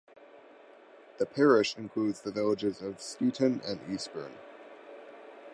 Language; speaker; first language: English; native; English